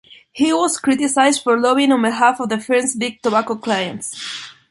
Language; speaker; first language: English; non-native, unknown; Spanish